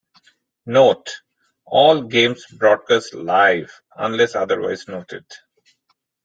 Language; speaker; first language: English; non-native, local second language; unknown